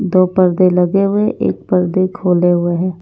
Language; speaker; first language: Hindi; non-native, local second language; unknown